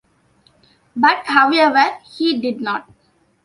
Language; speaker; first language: English; non-native, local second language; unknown